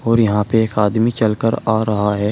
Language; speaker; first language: Hindi; native; Hindi